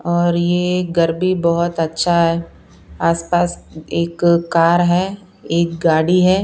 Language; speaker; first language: Hindi; non-native, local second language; Punjabi